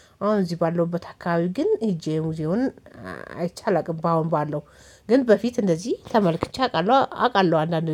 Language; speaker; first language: Amharic; native; Amharic